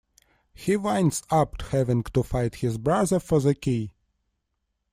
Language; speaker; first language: English; non-native, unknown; Russian